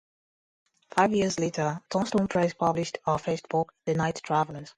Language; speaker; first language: English; non-native, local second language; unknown